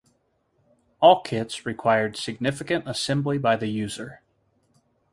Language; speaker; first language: English; native; English